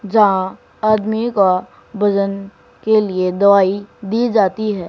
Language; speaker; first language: Hindi; native; Hindi